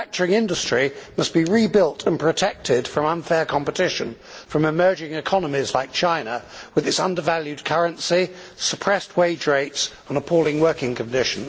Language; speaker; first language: English; native; English